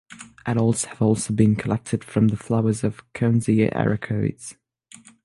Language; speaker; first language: English; non-native, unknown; French